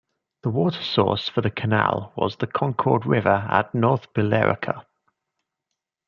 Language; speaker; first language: English; native; English